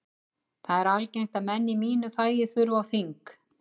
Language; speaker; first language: Icelandic; native; Icelandic